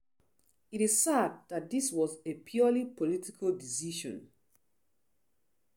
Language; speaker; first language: English; non-native, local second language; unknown